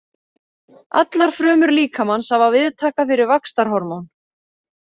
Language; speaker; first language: Icelandic; native; Icelandic